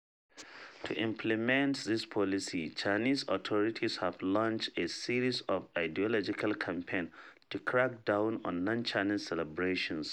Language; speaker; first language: English; non-native, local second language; Hausa